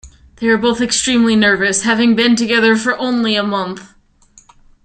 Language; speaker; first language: English; native; English